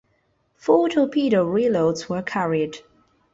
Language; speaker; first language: English; non-native, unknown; Spanish